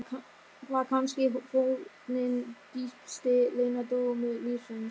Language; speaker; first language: Icelandic; non-native, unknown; German